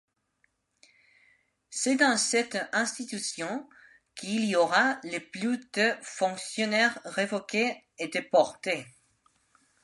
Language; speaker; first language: French; non-native, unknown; Spanish